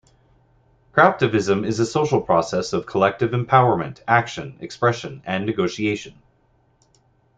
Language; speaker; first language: English; native; English